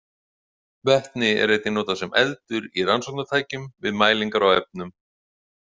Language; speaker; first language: Icelandic; native; Icelandic